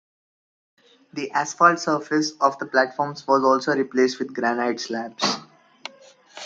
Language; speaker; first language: English; non-native, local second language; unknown